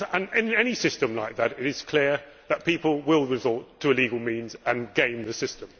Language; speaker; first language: English; native; English